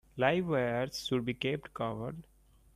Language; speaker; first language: English; non-native, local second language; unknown